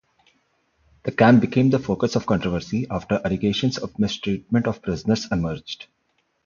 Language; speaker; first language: English; non-native, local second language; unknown